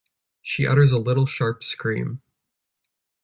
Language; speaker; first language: English; native; English